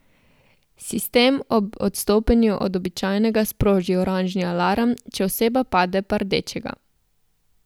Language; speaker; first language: Slovenian; native; Slovenian